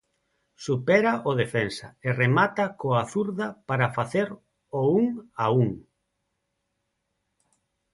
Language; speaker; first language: Galician; non-native, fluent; Spanish